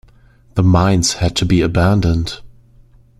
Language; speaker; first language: English; non-native, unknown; German